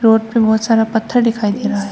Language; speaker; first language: Hindi; non-native, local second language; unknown